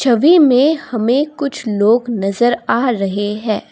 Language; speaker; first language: Hindi; non-native, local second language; Assamese